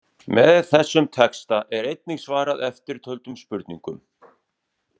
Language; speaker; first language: Icelandic; native; Icelandic